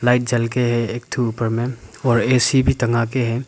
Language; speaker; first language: Hindi; non-native, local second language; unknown